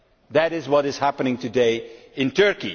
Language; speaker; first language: English; non-native, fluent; Dutch